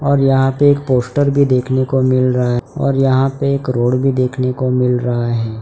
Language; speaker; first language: Hindi; non-native, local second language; Gujarati